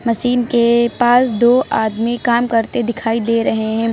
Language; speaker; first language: Hindi; native; Hindi